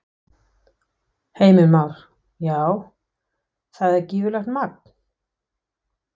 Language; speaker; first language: Icelandic; non-native, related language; Danish